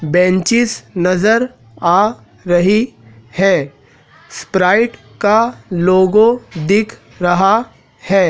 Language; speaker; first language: Hindi; native; Hindi